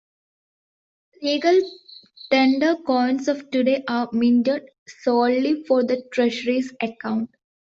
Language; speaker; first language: English; non-native, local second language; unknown